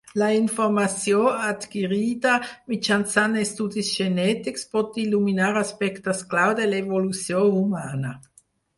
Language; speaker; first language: Catalan; non-native, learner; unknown